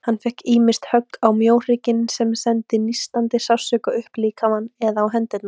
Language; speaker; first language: Icelandic; native; Icelandic